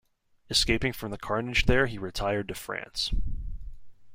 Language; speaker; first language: English; native; English